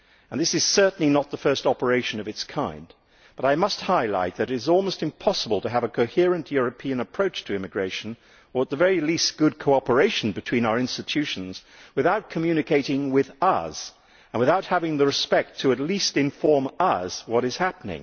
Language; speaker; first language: English; native; English